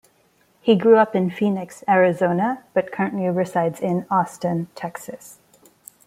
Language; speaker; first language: English; non-native, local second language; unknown